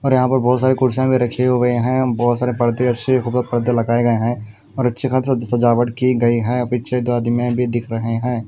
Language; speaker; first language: Hindi; non-native, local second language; Punjabi